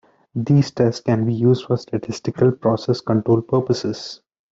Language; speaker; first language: English; non-native, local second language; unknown